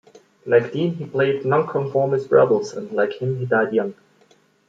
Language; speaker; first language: English; non-native, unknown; German